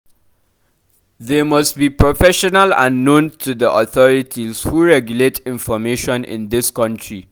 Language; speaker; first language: English; non-native, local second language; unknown